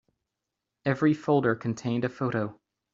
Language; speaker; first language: English; native; English